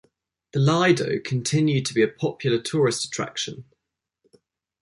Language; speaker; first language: English; native; English